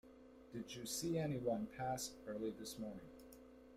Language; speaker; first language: English; native; English